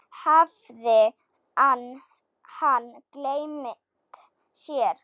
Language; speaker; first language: Icelandic; non-native, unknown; Slovak